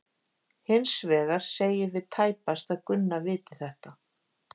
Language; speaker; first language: Icelandic; native; Icelandic